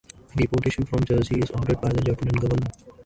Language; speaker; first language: English; non-native, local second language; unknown